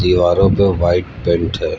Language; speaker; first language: Hindi; native; Hindi